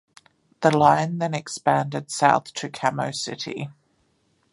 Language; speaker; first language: English; native; English